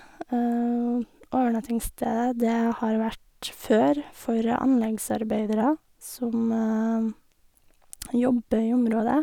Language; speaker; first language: Norwegian; native; Norwegian